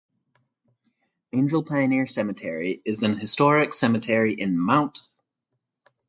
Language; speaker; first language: English; native; English